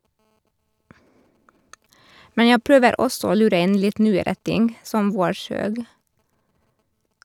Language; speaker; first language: Norwegian; non-native, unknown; Hungarian